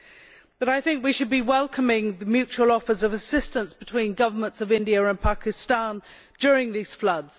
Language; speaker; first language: English; native; English